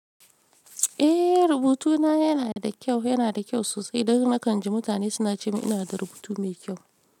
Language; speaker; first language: Hausa; non-native, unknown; Yoruba